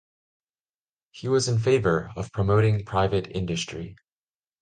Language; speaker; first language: English; non-native, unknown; Chinese